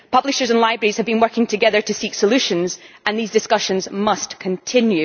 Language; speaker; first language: English; native; English